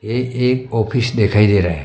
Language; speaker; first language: Hindi; non-native, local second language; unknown